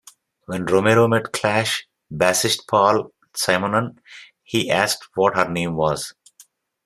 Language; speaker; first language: English; native; English